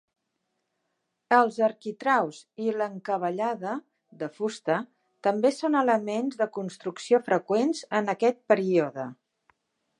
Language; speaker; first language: Catalan; native; Catalan